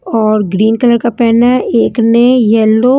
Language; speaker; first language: Hindi; non-native, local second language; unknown